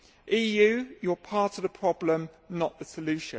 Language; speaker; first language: English; native; English